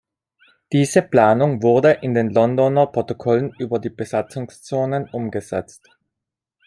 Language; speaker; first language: German; non-native, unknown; Italian